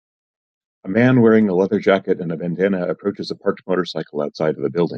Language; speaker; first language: English; native; English